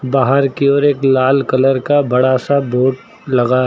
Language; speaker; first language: Hindi; native; Hindi